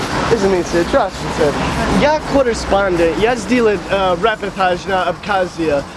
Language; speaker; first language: Russian; non-native, learner; English